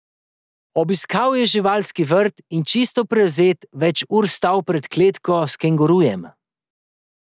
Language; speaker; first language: Slovenian; native; Slovenian